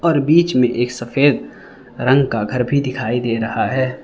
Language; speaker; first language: Hindi; non-native, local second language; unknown